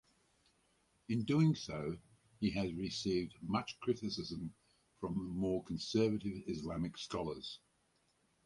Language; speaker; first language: English; native; English